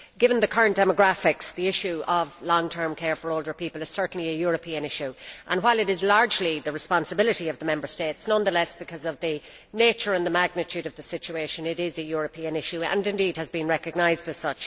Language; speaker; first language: English; native; English